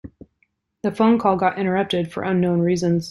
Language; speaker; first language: English; native; English